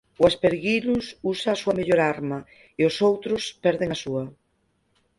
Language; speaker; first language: Galician; native; Galician